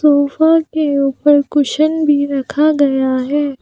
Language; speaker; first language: Hindi; non-native, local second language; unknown